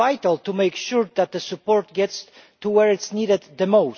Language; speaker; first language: English; non-native, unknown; Polish